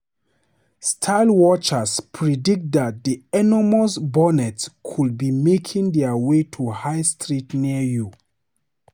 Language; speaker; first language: English; non-native, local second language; Hausa